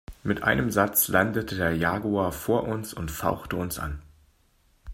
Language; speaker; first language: German; native; German